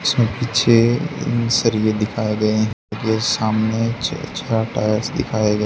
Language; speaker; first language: Hindi; native; Hindi